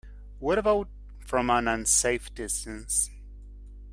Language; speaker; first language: English; native; English